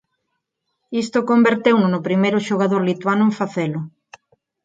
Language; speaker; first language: Galician; non-native, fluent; Spanish